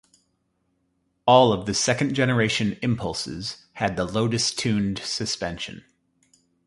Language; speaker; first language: English; native; English